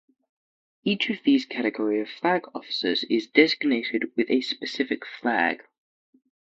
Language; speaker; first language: English; native; English